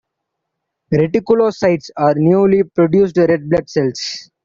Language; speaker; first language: English; non-native, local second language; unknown